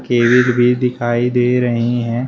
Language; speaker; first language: Hindi; native; Hindi